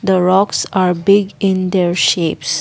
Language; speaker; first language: English; non-native, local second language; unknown